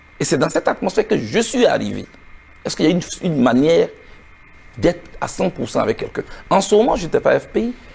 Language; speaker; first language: French; non-native, local second language; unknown